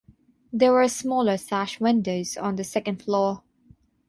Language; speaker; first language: English; non-native, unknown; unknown